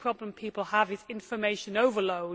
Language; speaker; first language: English; native; English